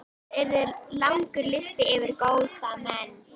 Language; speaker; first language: Icelandic; native; Icelandic